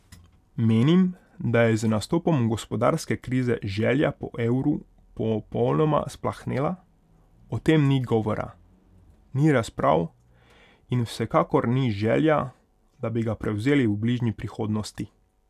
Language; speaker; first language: Slovenian; non-native, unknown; Hungarian